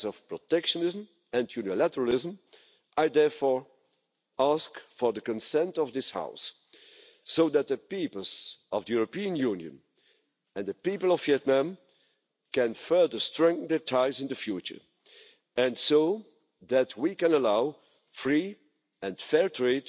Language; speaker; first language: English; non-native, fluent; Dutch